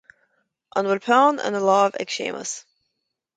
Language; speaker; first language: Irish; native; Irish